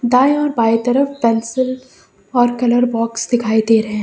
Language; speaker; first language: Hindi; native; Hindi